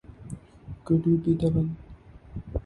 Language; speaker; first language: English; non-native, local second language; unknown